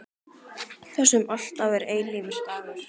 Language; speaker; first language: Icelandic; native; Icelandic